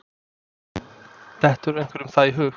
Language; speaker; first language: Icelandic; non-native, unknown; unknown